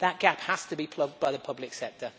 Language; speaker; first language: English; native; English